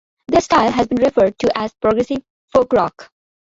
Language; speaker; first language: English; non-native, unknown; Bangla